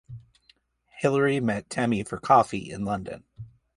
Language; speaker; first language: English; native; English